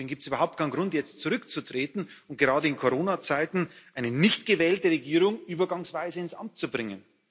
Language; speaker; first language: German; native; German